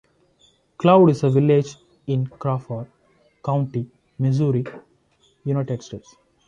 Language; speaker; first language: English; non-native, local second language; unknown